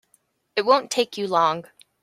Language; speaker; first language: English; native; English